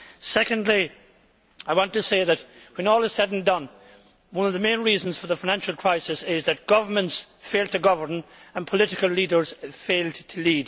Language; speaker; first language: English; native; English